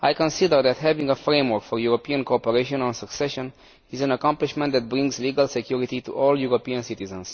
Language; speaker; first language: English; non-native, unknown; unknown